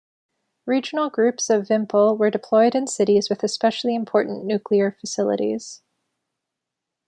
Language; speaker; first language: English; native; English